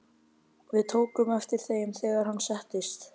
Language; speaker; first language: Icelandic; native; Icelandic